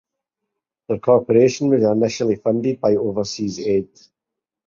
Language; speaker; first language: English; native; English